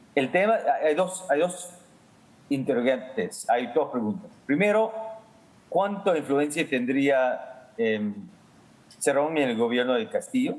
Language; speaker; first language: Spanish; non-native, fluent; English